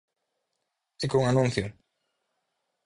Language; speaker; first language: Galician; native; Galician